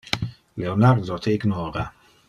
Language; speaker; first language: Interlingua; non-native, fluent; Dutch